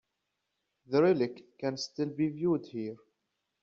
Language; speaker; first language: English; native; English